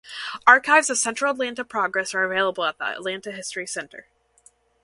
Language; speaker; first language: English; native; English